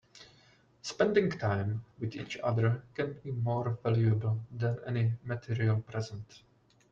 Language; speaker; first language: English; non-native, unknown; Czech